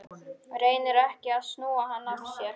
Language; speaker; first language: Icelandic; non-native, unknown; Polish